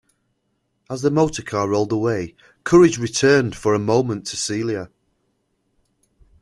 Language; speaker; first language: English; native; English